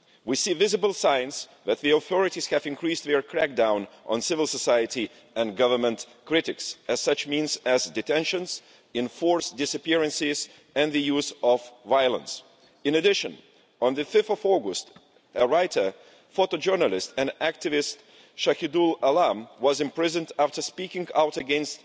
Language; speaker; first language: English; non-native, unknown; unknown